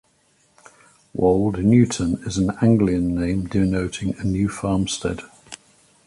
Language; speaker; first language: English; native; English